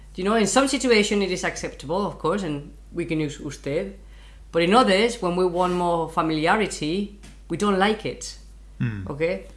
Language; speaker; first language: English; non-native, fluent; Spanish